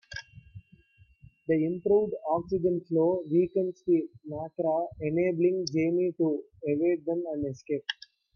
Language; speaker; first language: English; non-native, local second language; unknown